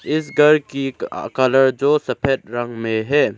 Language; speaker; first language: Hindi; non-native, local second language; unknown